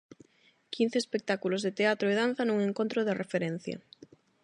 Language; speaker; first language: Galician; non-native, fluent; Spanish